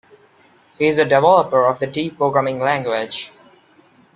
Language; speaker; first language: English; non-native, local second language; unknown